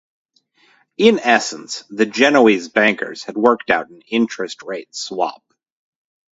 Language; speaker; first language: English; native; English